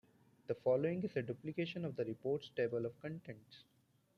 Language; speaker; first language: English; non-native, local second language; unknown